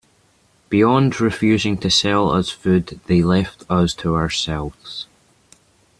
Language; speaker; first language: English; native; English